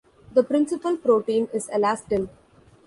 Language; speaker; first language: English; non-native, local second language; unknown